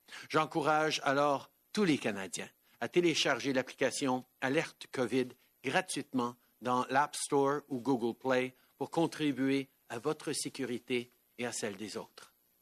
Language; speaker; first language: French; early bilingual, heritage; French